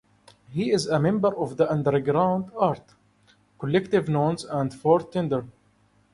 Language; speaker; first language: English; non-native, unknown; Arabic